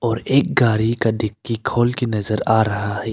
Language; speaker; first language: Hindi; early bilingual, other home language; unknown